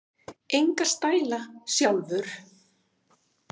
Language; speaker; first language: Icelandic; native; Icelandic